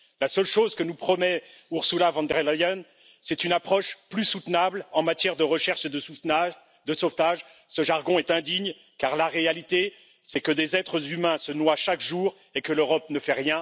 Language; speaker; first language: French; native; French